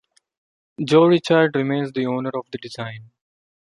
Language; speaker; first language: English; non-native, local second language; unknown